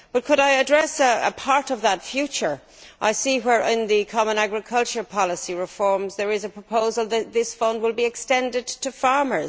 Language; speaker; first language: English; native; English